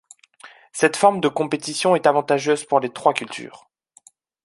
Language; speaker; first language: French; native; French